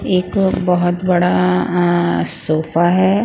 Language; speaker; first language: Hindi; non-native, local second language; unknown